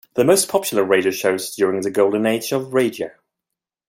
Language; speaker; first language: English; non-native, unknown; Swedish